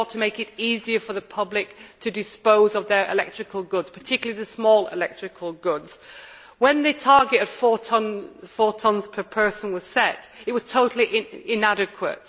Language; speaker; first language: English; native; English